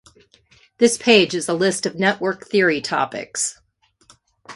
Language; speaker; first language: English; native; English